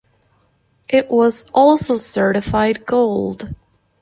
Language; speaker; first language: English; non-native, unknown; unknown